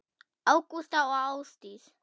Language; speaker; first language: Icelandic; non-native, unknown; German